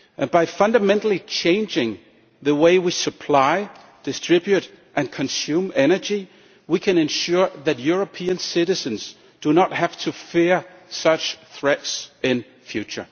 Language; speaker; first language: English; non-native, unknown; Danish